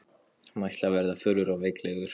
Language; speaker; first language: Icelandic; non-native, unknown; Polish